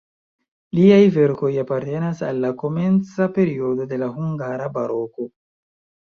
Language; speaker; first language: Esperanto; non-native, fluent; Chinese